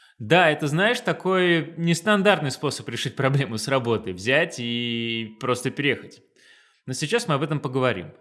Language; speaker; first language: Russian; native; Russian